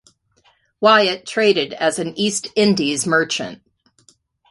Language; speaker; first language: English; native; English